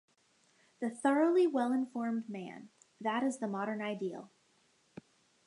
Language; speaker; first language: English; native; English